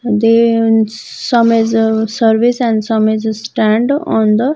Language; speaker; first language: English; non-native, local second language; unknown